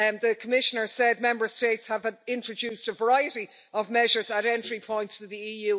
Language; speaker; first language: English; native; English